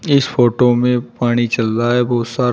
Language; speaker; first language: Hindi; native; Hindi